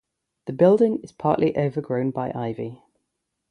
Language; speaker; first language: English; native; English